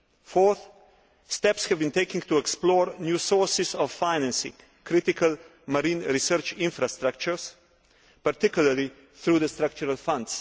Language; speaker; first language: English; non-native, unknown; Slovenian